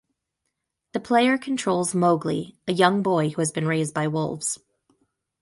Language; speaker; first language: English; native; English